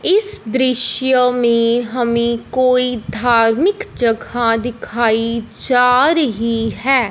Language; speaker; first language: Hindi; non-native, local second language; Punjabi